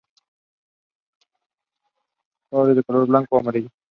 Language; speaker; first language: English; non-native, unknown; Spanish